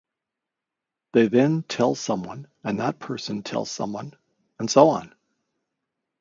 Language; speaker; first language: English; native; English